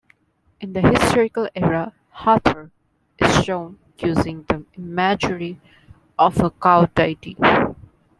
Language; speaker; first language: English; non-native, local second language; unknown